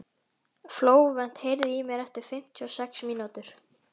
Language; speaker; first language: Icelandic; native; Icelandic